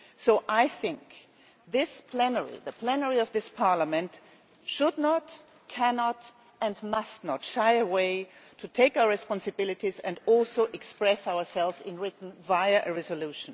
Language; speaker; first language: English; non-native, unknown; German